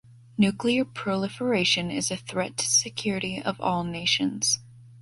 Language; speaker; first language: English; native; English